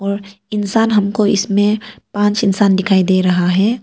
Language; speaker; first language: Hindi; non-native, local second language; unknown